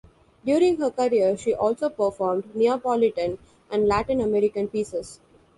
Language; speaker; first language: English; non-native, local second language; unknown